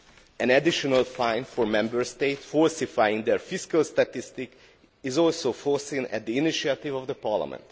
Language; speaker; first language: English; non-native, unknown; Hungarian